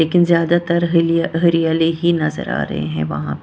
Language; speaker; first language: Hindi; non-native, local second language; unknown